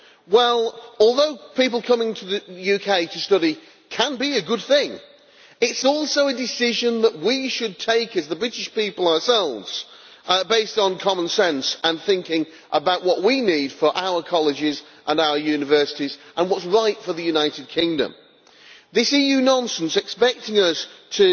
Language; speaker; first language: English; native; English